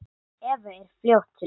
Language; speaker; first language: Icelandic; non-native, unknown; English